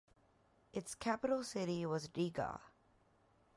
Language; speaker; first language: English; native; English